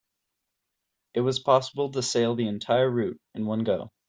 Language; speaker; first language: English; native; English